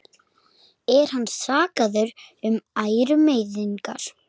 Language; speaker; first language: Icelandic; native; Icelandic